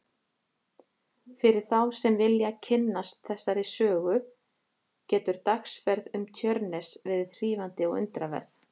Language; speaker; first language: Icelandic; native; Icelandic